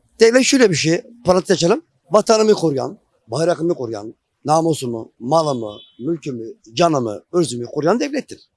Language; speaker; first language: Turkish; non-native, local second language; Kurdish